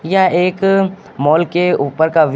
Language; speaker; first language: Hindi; native; Hindi